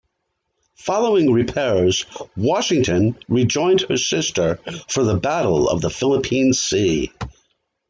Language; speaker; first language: English; native; English